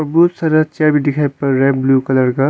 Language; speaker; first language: Hindi; non-native, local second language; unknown